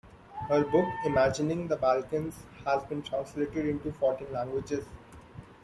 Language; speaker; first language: English; non-native, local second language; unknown